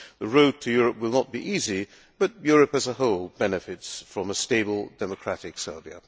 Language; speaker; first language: English; non-native, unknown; Hungarian